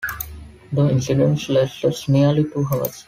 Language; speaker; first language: English; non-native, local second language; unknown